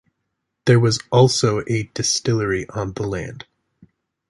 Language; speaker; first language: English; native; English